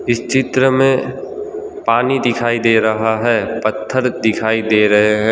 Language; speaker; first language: Hindi; non-native, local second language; Gujarati